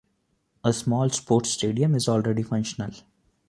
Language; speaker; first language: English; non-native, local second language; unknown